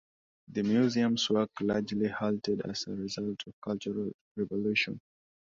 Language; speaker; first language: English; non-native, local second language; Swahili